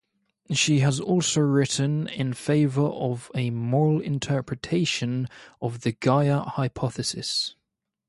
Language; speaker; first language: English; native; English